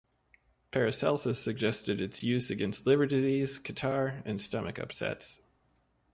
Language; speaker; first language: English; native; English